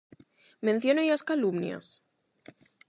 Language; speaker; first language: Galician; non-native, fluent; Spanish